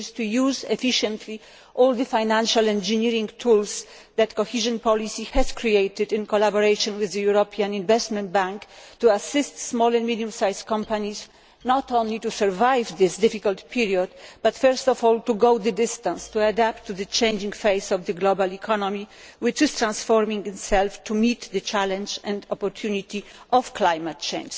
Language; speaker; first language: English; non-native, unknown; Polish